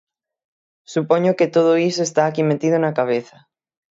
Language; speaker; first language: Galician; native; Galician